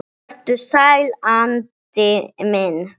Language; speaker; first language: Icelandic; non-native, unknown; English